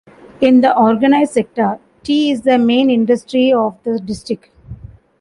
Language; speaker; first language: English; non-native, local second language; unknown